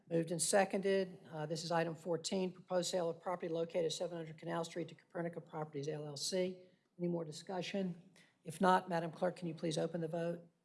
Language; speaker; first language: English; native; English